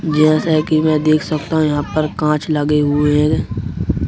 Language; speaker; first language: Hindi; native; Hindi